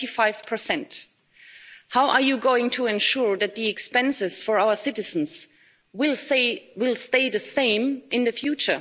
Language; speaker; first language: English; non-native, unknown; German